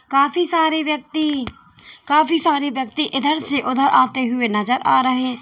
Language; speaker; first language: Hindi; native; Hindi